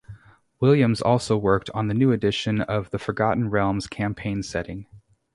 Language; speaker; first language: English; native; English